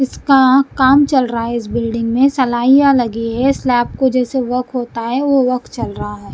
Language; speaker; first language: Hindi; non-native, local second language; Punjabi